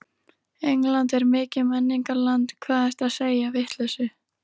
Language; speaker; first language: Icelandic; native; Icelandic